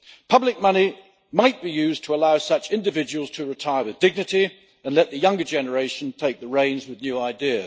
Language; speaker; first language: English; native; English